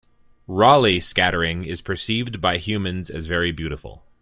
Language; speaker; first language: English; native; English